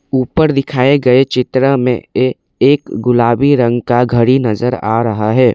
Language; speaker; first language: Hindi; non-native, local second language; Assamese